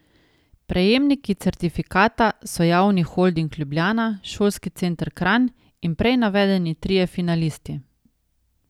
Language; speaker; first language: Slovenian; native; Slovenian